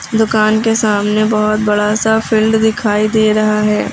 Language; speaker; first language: Hindi; native; Hindi